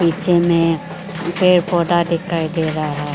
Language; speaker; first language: Hindi; non-native, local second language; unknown